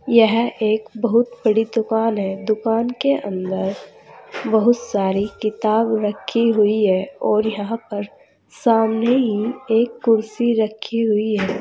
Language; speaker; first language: Hindi; native; Hindi